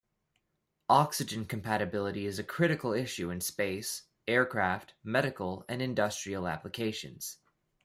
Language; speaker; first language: English; native; English